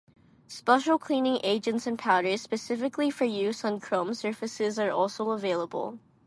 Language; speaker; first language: English; non-native, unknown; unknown